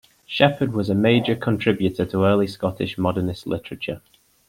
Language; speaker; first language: English; native; English